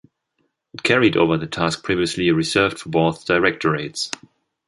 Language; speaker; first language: English; non-native, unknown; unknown